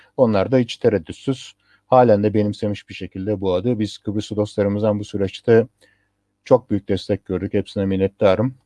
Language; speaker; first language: Turkish; native; Turkish